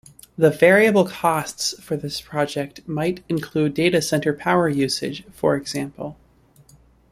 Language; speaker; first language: English; native; English